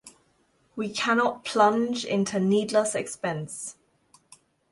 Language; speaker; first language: English; non-native, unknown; German